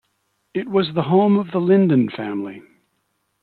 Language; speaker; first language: English; native; English